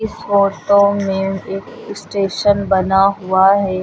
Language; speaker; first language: Hindi; native; Hindi